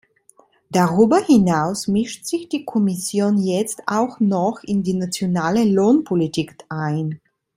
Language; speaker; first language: German; non-native, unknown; Italian